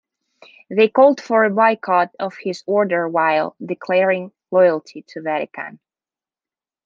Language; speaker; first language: English; non-native, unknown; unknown